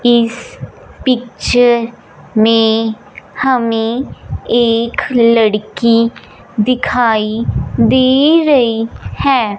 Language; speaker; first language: Hindi; non-native, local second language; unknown